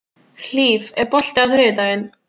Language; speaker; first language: Icelandic; native; Icelandic